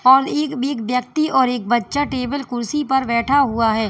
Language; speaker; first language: Hindi; native; Hindi